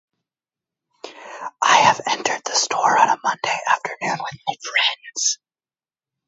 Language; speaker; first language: English; native; English